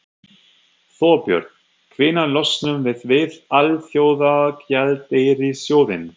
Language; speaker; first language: Icelandic; non-native, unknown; German